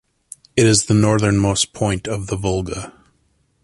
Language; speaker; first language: English; native; English